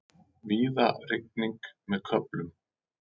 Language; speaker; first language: Icelandic; native; Icelandic